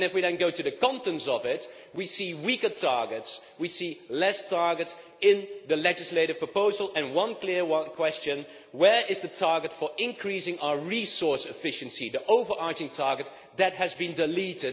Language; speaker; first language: English; non-native, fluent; Dutch